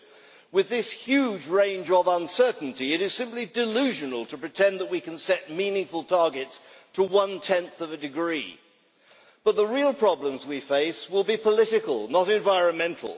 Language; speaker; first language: English; native; English